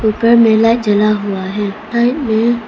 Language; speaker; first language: Hindi; non-native, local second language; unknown